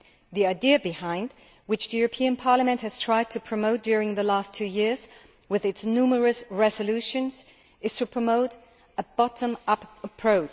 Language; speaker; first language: English; non-native, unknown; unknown